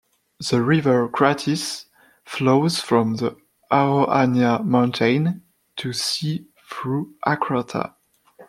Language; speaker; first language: English; non-native, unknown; French